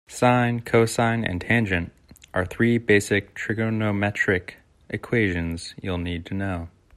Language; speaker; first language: English; native; English